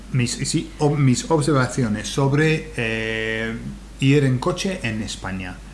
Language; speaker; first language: Spanish; non-native, fluent; English